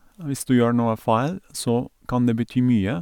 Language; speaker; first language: Norwegian; non-native, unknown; Turkish